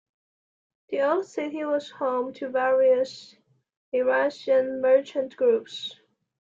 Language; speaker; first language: English; non-native, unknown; Chinese